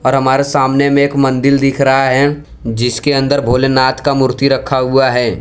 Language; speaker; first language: Hindi; non-native, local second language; Gujarati